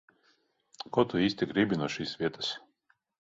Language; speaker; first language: Latvian; non-native, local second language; Russian